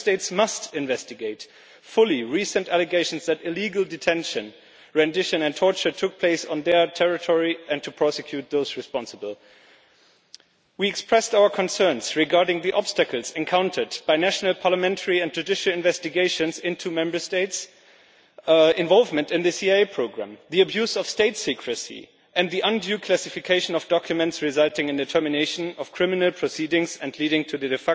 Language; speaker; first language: English; non-native, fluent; German